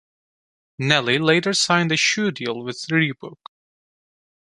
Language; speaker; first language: English; non-native, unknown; Turkish